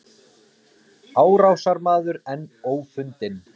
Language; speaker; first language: Icelandic; native; Icelandic